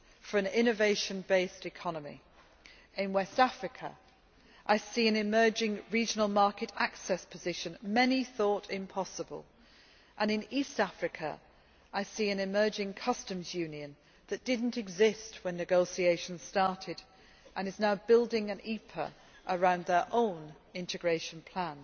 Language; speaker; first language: English; native; English